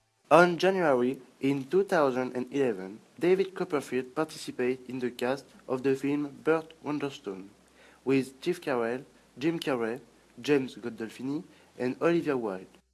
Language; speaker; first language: English; non-native, learner; French